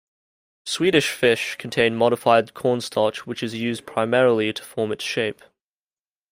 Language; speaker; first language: English; native; English